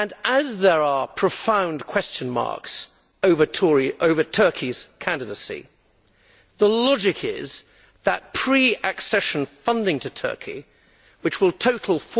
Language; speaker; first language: English; native; English